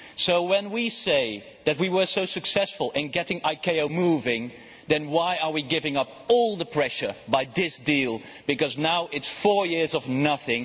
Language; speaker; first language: English; non-native, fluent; Dutch